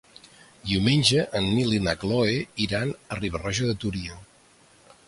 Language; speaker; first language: Catalan; native; Catalan